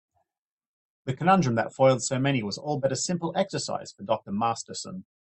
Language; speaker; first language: English; native; English